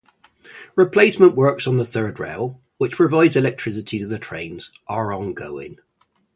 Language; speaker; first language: English; native; English